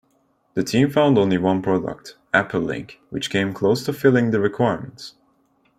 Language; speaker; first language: English; non-native, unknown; Turkish